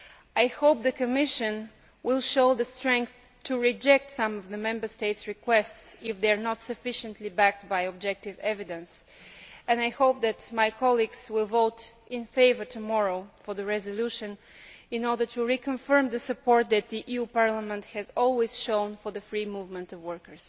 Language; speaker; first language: English; non-native, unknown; Bulgarian